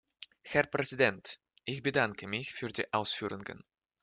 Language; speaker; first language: German; non-native, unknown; Russian